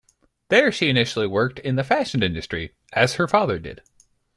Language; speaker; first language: English; native; English